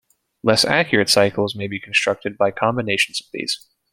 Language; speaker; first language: English; native; English